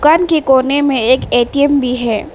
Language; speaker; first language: Hindi; non-native, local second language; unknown